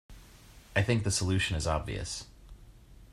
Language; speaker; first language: English; non-native, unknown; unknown